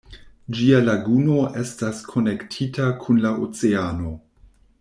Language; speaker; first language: Esperanto; non-native, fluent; German